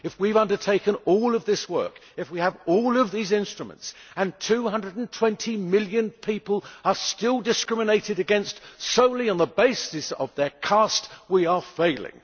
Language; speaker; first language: English; native; English